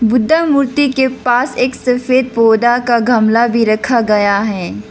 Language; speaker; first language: Hindi; non-native, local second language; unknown